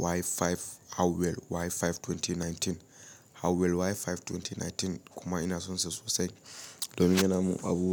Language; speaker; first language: Hausa; native; Hausa